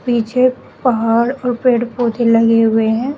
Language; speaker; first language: Hindi; native; Hindi